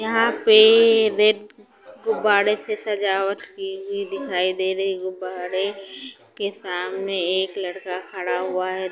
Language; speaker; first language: Hindi; non-native, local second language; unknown